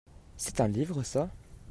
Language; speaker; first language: French; native; French